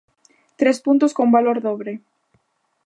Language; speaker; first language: Galician; native; Galician